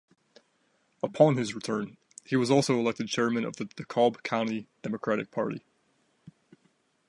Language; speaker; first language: English; native; English